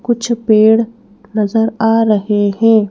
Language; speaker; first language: Hindi; native; Hindi